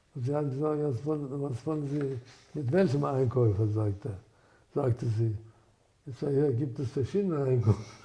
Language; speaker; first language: German; non-native, fluent; Persian